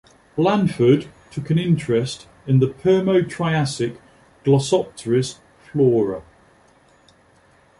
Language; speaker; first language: English; native; English